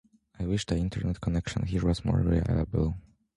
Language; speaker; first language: English; non-native, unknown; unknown